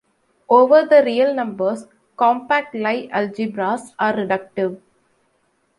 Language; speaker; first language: English; non-native, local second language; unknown